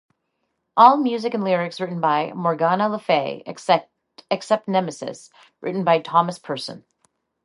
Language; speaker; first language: English; native; English